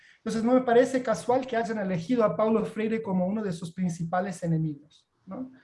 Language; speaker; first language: Spanish; non-native, related language; Portuguese